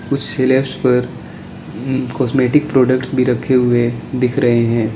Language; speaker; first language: Hindi; non-native, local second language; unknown